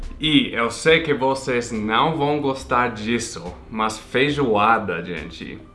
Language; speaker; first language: Portuguese; non-native, fluent; English